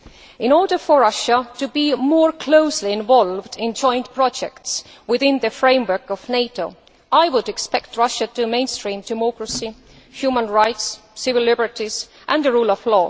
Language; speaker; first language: English; non-native, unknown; Estonian